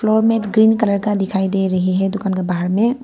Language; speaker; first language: Hindi; non-native, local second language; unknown